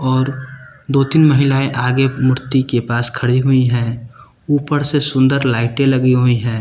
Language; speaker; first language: Hindi; native; Hindi